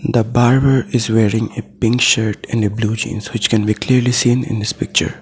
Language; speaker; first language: English; non-native, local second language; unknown